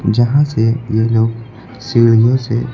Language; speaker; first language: Hindi; native; Hindi